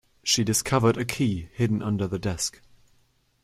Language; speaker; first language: English; non-native, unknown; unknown